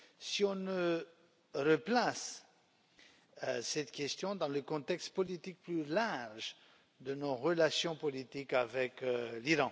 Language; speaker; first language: French; non-native, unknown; Romanian